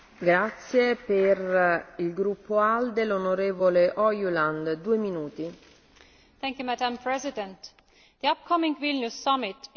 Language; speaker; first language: English; non-native, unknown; Estonian